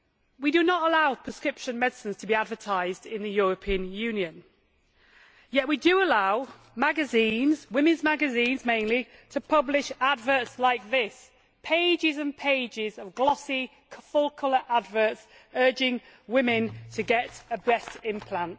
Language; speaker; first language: English; native; English